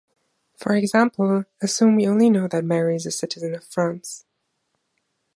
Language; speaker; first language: English; non-native, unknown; German